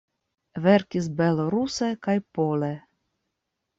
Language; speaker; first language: Esperanto; non-native, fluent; Russian